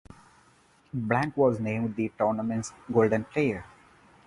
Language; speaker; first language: English; non-native, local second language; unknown